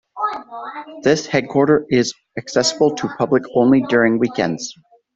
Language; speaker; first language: English; native; English